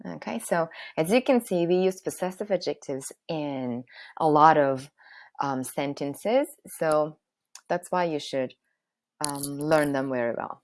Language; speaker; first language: English; non-native, fluent; Turkish